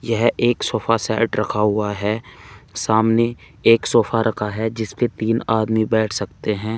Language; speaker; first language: Hindi; native; Hindi